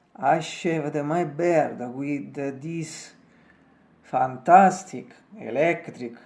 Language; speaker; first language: English; non-native, learner; Italian